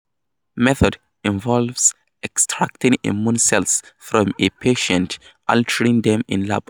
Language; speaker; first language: English; non-native, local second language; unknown